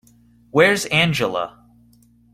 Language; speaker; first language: English; native; English